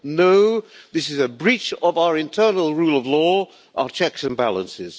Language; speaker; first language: English; non-native, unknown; Hungarian